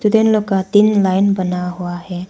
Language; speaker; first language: Hindi; non-native, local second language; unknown